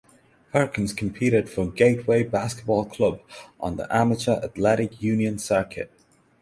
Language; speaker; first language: English; non-native, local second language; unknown